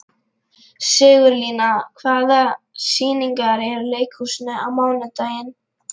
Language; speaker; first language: Icelandic; non-native, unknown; Lithuanian